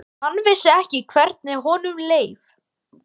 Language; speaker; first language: Icelandic; native; Icelandic